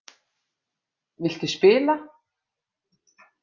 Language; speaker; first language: Icelandic; native; Icelandic